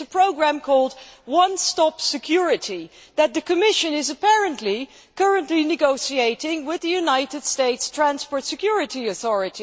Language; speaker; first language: English; non-native, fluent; Dutch